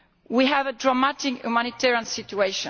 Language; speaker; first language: English; non-native, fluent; Italian